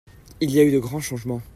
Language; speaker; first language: French; native; French